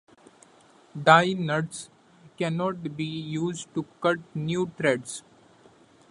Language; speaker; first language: English; non-native, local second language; Marathi